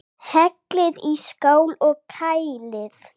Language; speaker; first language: Icelandic; non-native, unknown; English